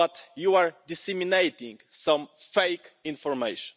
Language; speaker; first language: English; non-native, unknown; Polish